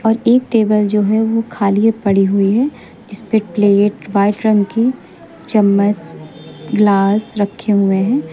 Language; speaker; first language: Hindi; native; Hindi